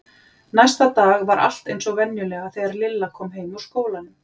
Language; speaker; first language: Icelandic; native; Icelandic